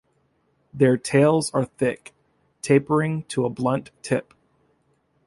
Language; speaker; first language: English; native; English